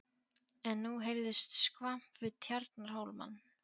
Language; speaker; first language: Icelandic; non-native, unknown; Polish